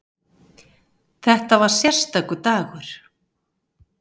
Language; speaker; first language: Icelandic; native; Icelandic